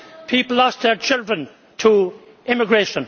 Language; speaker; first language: English; native; English